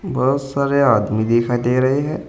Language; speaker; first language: Hindi; native; Hindi